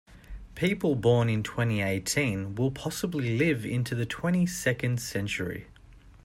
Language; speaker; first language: English; native; English